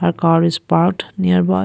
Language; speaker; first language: English; non-native, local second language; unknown